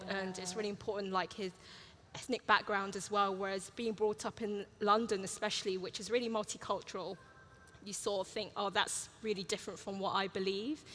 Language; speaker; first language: English; early bilingual, other home language; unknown